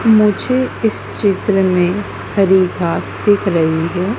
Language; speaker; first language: Hindi; native; Hindi